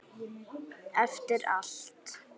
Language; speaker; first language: Icelandic; native; Icelandic